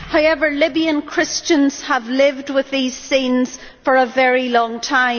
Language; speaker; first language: English; native; English